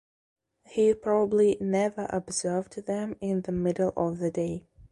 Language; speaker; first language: English; non-native, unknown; Belarusian